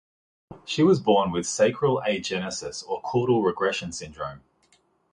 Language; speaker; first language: English; native; English